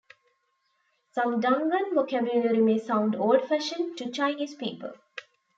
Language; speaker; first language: English; non-native, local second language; Tamil